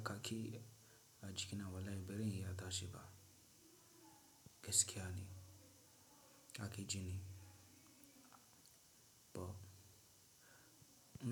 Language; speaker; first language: Hausa; non-native, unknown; Tiv